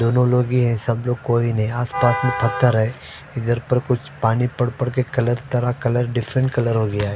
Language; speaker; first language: Hindi; non-native, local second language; Punjabi